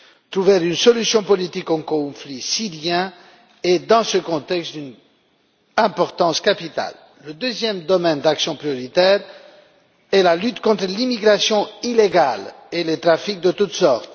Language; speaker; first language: French; non-native, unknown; Romanian